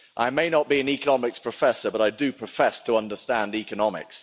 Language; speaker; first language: English; native; English